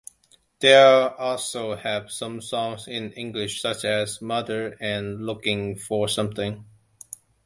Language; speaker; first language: English; non-native, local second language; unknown